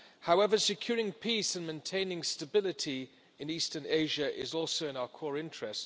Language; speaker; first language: English; non-native, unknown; German